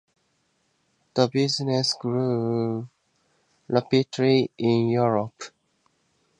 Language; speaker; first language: English; native; English